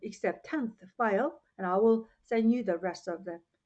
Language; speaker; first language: English; non-native, fluent; Korean